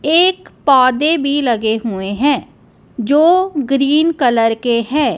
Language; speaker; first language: Hindi; non-native, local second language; Punjabi